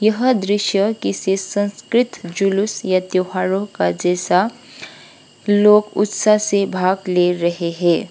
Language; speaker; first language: Hindi; non-native, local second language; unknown